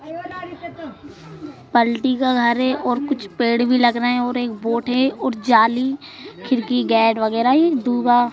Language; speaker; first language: Hindi; native; Hindi